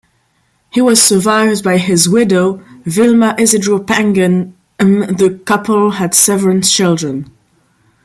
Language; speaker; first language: English; non-native, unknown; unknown